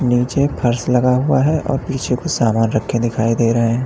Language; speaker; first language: Hindi; native; Hindi